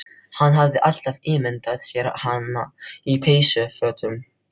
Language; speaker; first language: Icelandic; non-native, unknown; Filipino